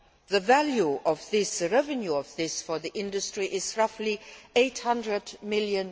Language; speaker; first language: English; non-native, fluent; Luxembourgish